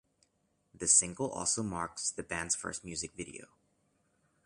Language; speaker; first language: English; native; English